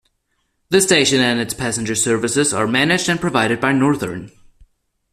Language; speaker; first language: English; non-native, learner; German